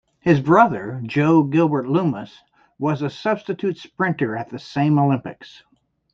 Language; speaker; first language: English; native; English